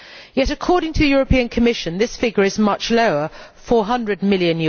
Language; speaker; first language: English; native; English